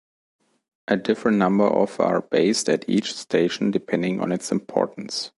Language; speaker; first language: English; non-native, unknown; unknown